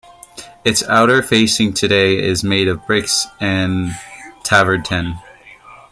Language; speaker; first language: English; native; English